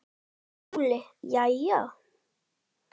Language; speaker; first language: Icelandic; native; Icelandic